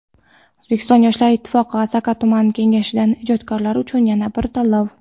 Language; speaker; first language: Uzbek; non-native, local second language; Kara-Kalpak